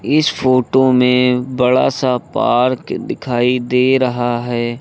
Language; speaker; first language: Hindi; native; Hindi